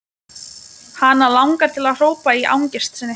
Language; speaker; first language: Icelandic; non-native, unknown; Lithuanian